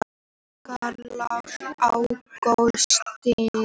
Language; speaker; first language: Icelandic; native; Icelandic